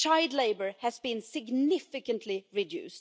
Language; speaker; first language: English; non-native, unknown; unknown